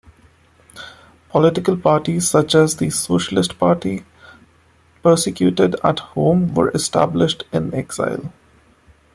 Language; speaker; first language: English; non-native, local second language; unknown